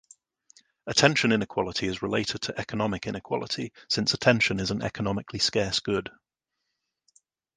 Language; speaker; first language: English; native; English